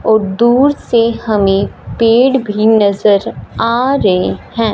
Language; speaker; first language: Hindi; non-native, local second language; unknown